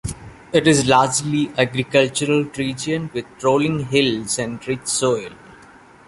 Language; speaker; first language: English; non-native, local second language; Malayalam